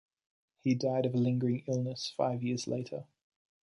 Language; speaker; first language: English; native; English